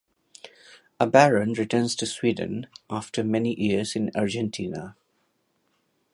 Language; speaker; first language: English; non-native, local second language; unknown